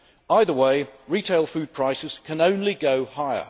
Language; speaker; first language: English; native; English